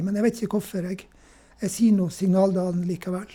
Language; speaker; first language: Norwegian; native; Norwegian